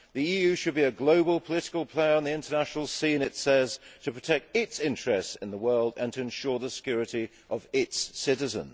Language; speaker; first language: English; native; English